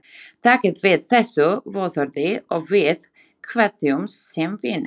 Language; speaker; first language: Icelandic; non-native, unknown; Slovak